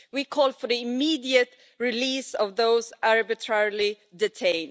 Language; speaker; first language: English; non-native, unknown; Swedish